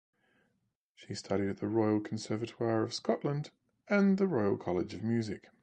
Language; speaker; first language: English; native; English